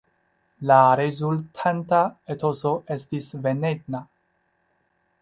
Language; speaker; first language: Esperanto; non-native, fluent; Chinese